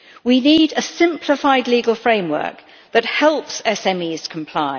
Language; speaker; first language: English; native; English